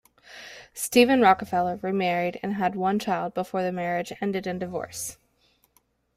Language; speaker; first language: English; native; English